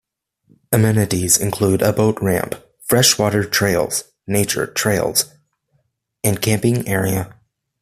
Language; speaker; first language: English; native; English